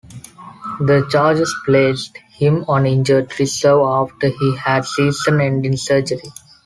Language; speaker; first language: English; non-native, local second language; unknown